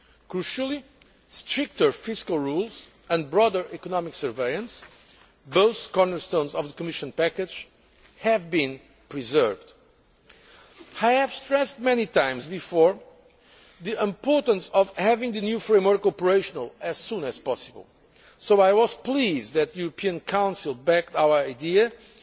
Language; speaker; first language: English; non-native, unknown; Portuguese